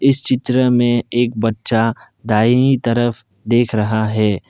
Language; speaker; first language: Hindi; non-native, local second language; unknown